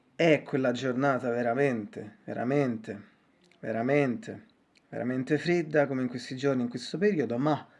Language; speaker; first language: Italian; native; Italian